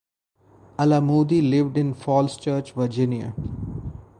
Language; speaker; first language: English; non-native, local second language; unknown